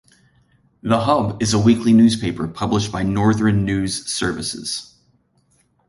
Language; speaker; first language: English; native; English